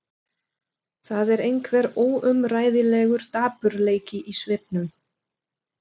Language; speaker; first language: Icelandic; non-native, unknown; German